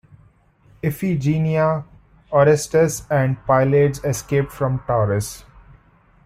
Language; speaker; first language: English; non-native, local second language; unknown